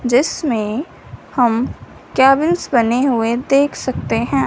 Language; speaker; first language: Hindi; non-native, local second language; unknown